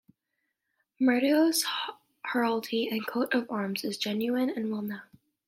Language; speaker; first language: English; native; English